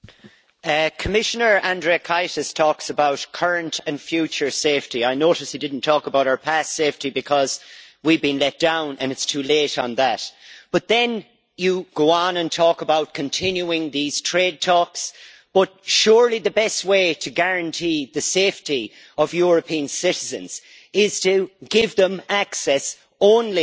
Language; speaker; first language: English; native; English